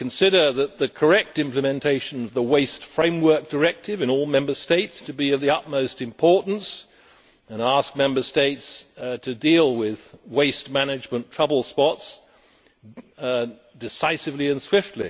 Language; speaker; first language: English; native; English